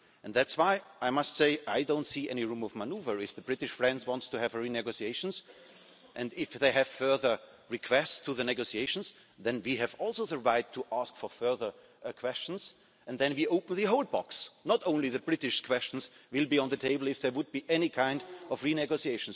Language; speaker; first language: English; non-native, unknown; German